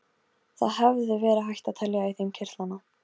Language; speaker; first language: Icelandic; non-native, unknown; Polish